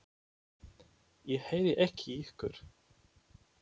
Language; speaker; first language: Icelandic; non-native, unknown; Polish